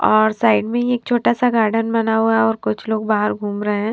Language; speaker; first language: Hindi; non-native, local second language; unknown